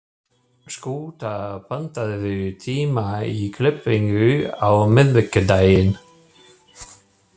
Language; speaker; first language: Icelandic; non-native, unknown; German